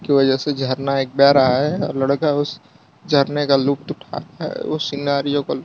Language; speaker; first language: Hindi; non-native, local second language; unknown